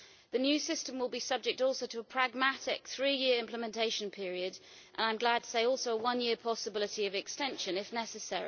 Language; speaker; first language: English; native; English